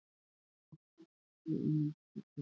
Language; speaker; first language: Icelandic; native; Icelandic